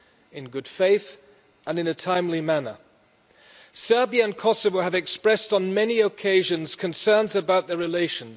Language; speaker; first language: English; non-native, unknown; German